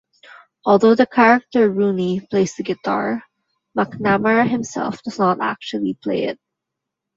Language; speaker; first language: English; non-native, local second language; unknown